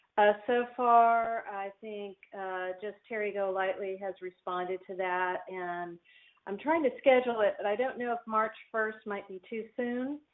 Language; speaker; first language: English; native; English